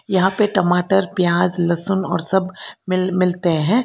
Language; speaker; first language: Hindi; non-native, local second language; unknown